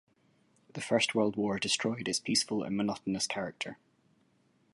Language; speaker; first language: English; native; English